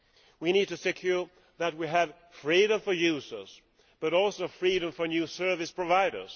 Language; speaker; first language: English; non-native, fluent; Swedish